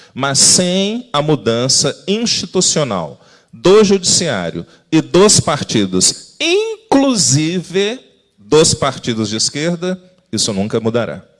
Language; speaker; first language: Portuguese; native; Portuguese